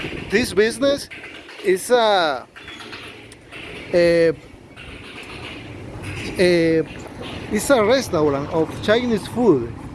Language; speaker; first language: English; non-native, learner; Spanish